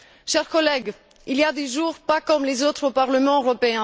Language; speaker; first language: French; non-native, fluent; Bulgarian